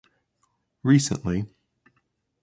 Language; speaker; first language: English; native; English